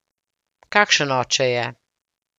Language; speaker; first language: Slovenian; native; Slovenian